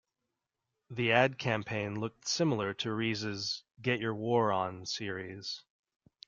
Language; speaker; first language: English; native; English